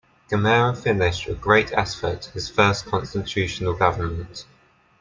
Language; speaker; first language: English; native; English